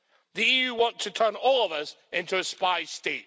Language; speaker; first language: English; native; English